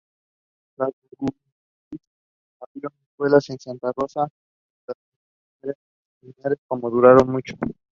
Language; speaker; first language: English; non-native, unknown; Spanish